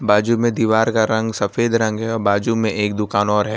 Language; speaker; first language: Hindi; non-native, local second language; Gujarati